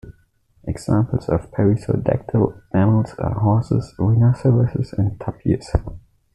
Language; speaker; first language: English; non-native, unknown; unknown